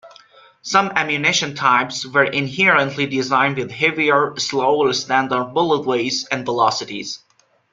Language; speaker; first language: English; non-native, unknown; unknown